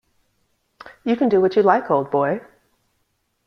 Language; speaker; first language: English; native; English